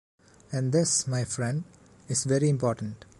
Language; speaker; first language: English; non-native, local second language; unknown